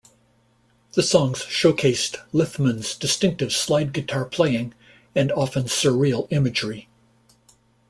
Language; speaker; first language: English; native; English